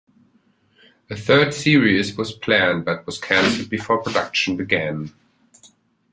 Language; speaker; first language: English; non-native, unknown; German